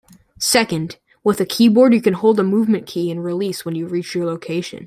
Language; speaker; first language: English; native; English